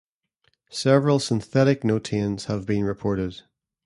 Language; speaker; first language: English; native; English